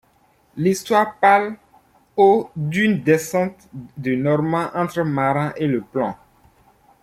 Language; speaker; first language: French; non-native, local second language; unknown